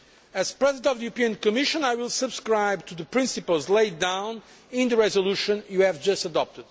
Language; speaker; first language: English; non-native, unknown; Portuguese